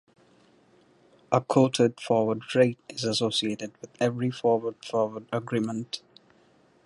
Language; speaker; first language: English; non-native, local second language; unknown